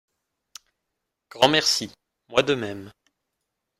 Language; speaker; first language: French; non-native, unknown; English